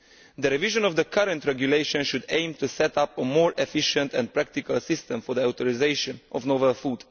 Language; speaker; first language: English; non-native, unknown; Italian